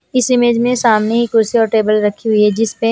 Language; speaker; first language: Hindi; non-native, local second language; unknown